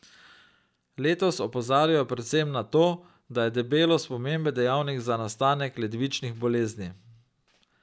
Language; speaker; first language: Slovenian; native; Slovenian